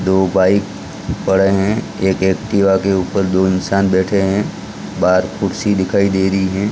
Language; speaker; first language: Hindi; non-native, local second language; Gujarati